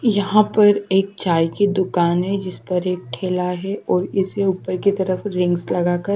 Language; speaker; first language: Hindi; native; Hindi